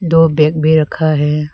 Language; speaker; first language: Hindi; non-native, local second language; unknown